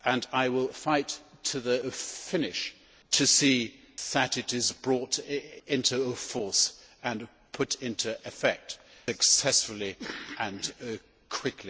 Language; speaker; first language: English; native; English